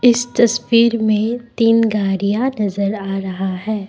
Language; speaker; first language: Hindi; non-native, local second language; Assamese